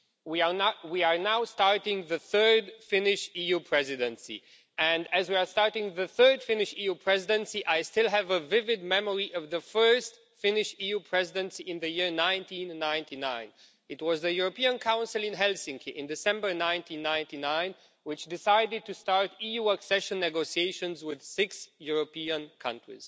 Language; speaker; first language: English; non-native, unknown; Romanian